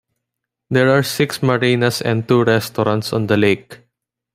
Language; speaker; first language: English; non-native, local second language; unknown